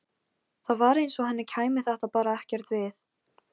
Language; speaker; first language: Icelandic; non-native, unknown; Polish